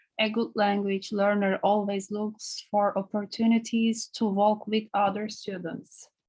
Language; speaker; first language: English; non-native, learner; Turkish